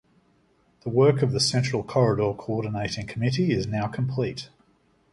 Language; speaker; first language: English; native; English